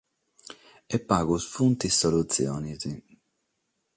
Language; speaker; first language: Sardinian; non-native, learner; Catalan